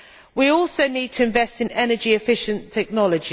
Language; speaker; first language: English; native; English